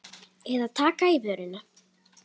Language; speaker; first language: Icelandic; native; Icelandic